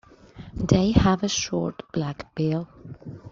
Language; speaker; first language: English; non-native, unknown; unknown